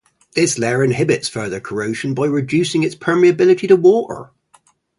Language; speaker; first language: English; native; English